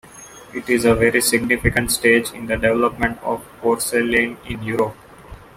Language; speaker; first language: English; non-native, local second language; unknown